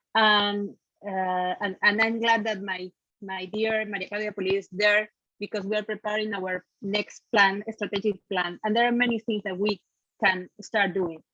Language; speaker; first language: English; non-native, fluent; Spanish